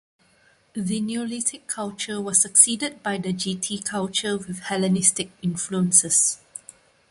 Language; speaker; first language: English; non-native, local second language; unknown